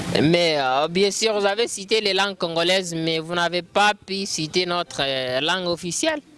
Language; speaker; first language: French; non-native, local second language; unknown